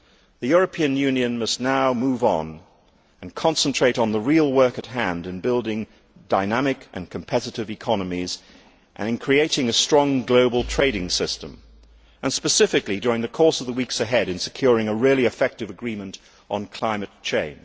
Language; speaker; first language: English; native; English